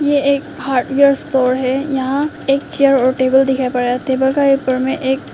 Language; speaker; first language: Hindi; non-native, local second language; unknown